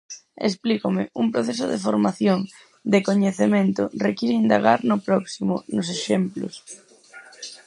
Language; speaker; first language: Galician; non-native, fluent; Spanish